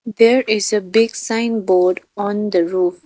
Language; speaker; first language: English; non-native, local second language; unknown